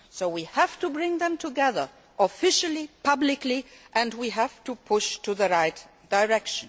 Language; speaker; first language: English; non-native, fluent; Luxembourgish